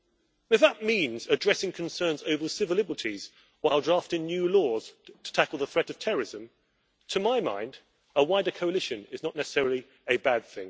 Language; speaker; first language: English; native; English